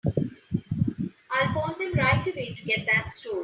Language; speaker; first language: English; non-native, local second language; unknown